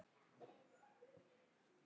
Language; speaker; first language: Icelandic; native; Icelandic